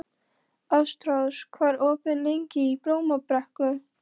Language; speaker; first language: Icelandic; non-native, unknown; Polish